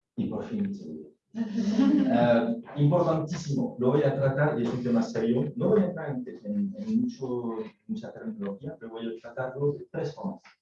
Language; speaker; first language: Spanish; non-native, fluent; French